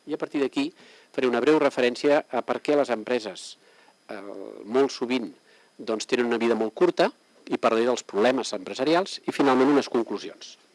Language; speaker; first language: Catalan; native; Catalan